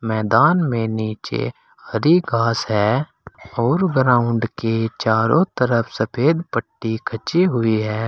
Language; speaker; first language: Hindi; native; Hindi